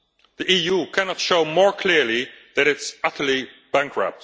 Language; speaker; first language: English; non-native, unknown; Dutch